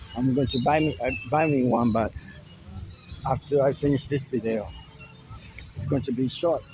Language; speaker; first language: English; non-native, fluent; Spanish